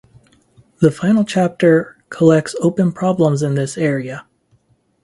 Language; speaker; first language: English; native; English